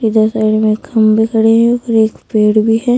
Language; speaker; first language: Hindi; native; Hindi